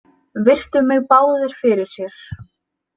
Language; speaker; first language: Icelandic; native; Icelandic